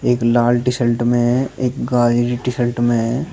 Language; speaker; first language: Hindi; native; Hindi